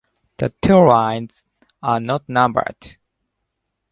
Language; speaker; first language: English; non-native, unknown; Japanese